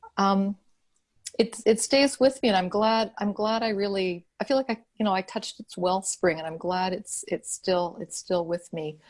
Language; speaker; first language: English; native; English